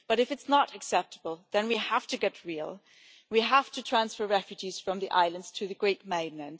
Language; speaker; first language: English; non-native, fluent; German